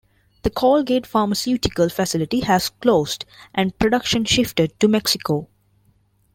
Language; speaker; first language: English; non-native, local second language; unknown